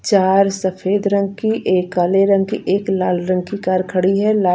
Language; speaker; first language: Hindi; non-native, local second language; Punjabi